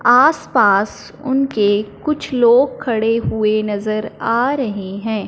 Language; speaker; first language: Hindi; non-native, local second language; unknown